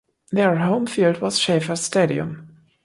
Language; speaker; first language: English; non-native, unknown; German